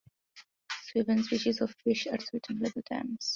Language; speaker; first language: English; non-native, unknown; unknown